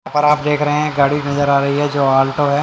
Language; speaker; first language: Hindi; native; Hindi